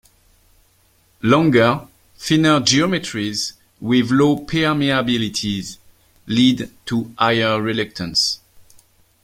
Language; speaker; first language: English; non-native, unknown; French